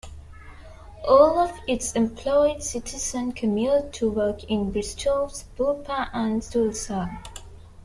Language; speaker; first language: English; non-native, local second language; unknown